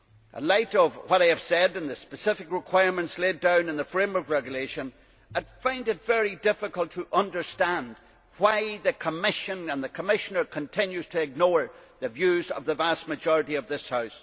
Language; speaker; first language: English; native; English